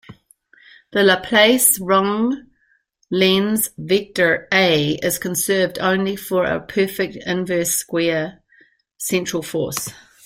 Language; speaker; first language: English; native; English